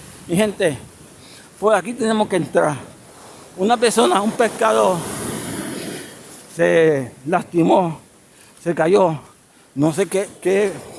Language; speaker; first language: Spanish; native; Spanish